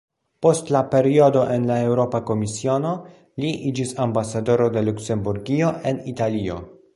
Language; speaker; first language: Esperanto; non-native, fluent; Polish